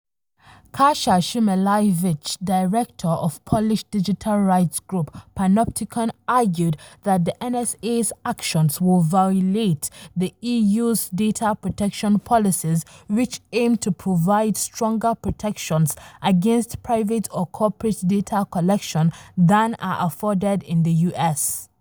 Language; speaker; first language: English; non-native, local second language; Hausa